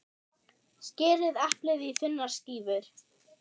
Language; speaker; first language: Icelandic; non-native, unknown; German